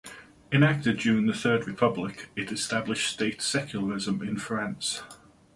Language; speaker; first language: English; native; English